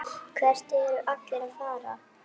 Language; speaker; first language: Icelandic; native; Icelandic